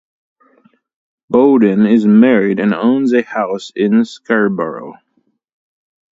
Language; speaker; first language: English; native; English